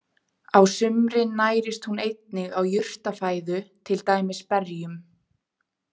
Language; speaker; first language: Icelandic; native; Icelandic